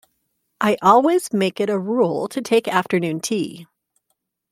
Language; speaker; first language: English; native; English